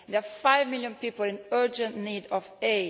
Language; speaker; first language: English; non-native, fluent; Italian